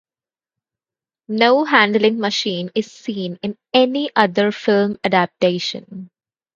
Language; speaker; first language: English; non-native, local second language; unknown